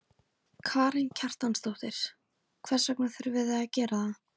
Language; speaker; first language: Icelandic; native; Icelandic